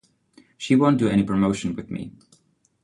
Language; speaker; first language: English; non-native, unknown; Czech